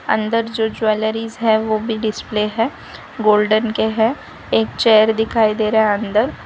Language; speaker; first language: Hindi; non-native, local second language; Gujarati